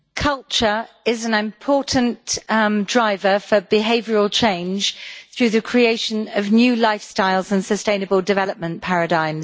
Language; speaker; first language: English; native; English